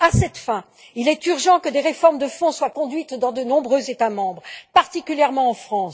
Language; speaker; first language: French; native; French